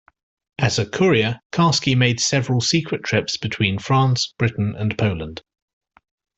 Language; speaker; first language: English; native; English